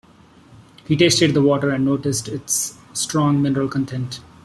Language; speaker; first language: English; non-native, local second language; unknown